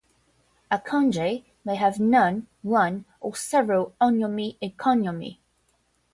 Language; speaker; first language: English; non-native, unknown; Portuguese